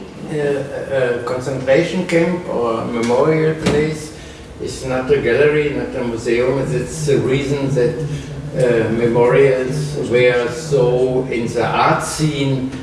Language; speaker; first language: English; non-native, fluent; German